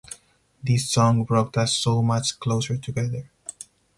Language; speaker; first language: English; non-native, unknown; Spanish